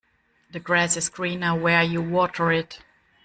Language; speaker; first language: English; non-native, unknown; German